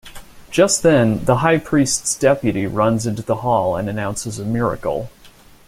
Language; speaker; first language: English; native; English